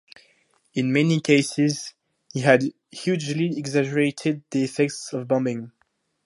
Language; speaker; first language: English; non-native, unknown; French